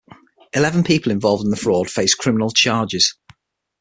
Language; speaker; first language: English; native; English